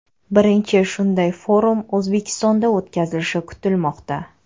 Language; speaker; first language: Uzbek; non-native, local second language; Kazakh